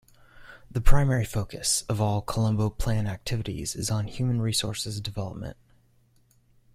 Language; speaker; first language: English; native; English